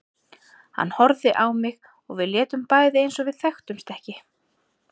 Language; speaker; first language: Icelandic; native; Icelandic